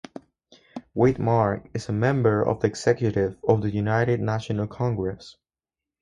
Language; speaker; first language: English; non-native, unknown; Spanish